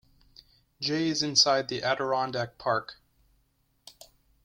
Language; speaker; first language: English; native; English